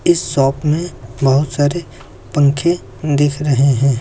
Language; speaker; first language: Hindi; native; Hindi